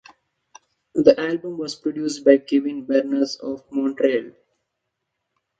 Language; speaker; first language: English; non-native, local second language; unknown